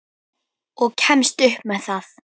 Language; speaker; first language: Icelandic; native; Icelandic